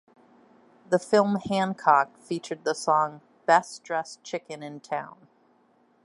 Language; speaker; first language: English; native; English